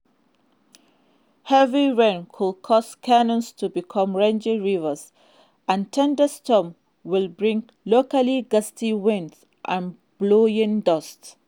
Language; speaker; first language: English; non-native, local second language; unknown